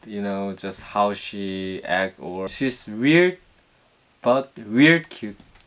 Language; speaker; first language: English; non-native, fluent; Korean